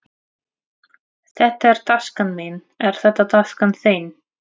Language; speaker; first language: Icelandic; non-native, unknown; Russian